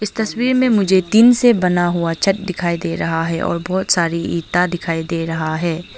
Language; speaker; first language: Hindi; non-native, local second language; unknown